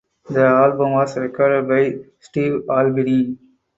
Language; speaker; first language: English; non-native, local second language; Tamil